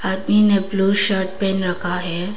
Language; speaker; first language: Hindi; non-native, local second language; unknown